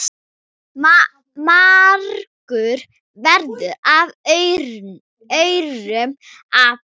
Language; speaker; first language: Icelandic; non-native, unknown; Thai